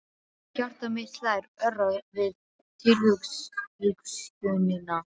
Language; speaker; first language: Icelandic; non-native, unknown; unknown